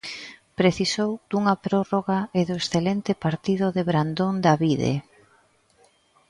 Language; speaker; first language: Galician; native; Galician